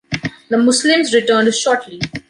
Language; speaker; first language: English; non-native, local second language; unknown